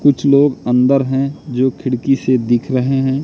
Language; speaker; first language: Hindi; native; Hindi